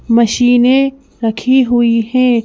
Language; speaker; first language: Hindi; native; Hindi